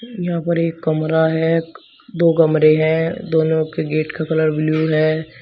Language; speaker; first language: Hindi; native; Hindi